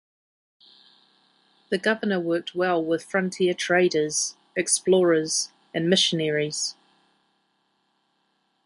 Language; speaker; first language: English; native; English